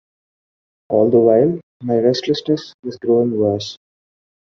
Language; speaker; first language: English; non-native, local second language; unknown